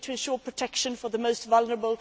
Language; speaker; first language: English; non-native, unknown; Swedish